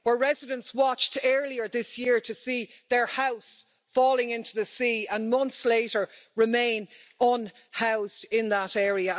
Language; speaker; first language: English; native; English